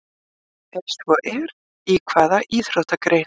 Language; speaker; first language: Icelandic; native; Icelandic